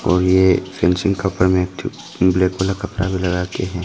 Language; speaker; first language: Hindi; non-native, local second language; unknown